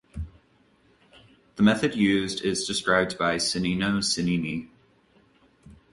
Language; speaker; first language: English; native; English